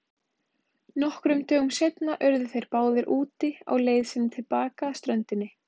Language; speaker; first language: Icelandic; native; Icelandic